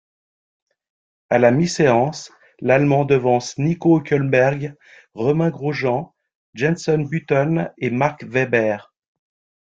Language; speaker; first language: French; native; French